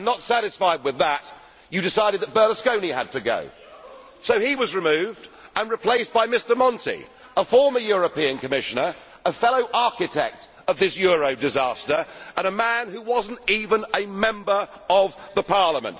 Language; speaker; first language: English; native; English